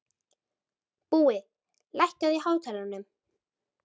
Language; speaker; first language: Icelandic; native; Icelandic